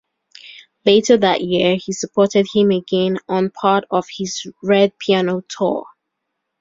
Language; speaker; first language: English; native; English